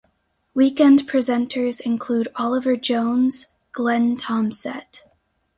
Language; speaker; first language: English; native; English